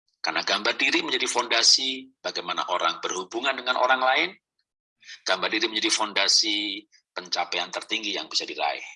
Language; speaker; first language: Indonesian; non-native, local second language; Javanese